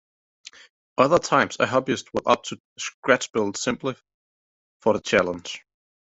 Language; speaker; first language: English; native; English